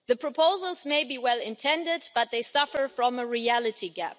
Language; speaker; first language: English; non-native, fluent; German